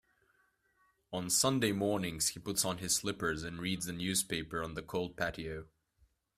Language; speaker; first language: English; native; English